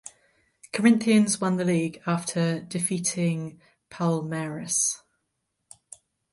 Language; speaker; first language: English; native; English